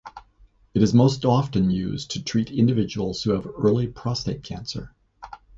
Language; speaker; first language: English; native; English